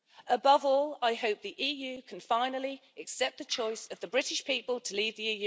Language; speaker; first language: English; native; English